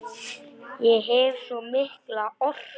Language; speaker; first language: Icelandic; non-native, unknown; Polish